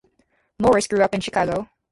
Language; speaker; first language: English; native; English